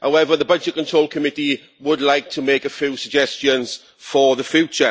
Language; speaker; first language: English; native; English